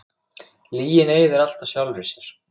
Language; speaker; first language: Icelandic; native; Icelandic